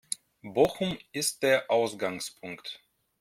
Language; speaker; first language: German; non-native, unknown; Russian